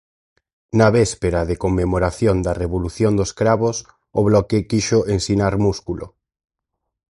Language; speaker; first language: Galician; native; Galician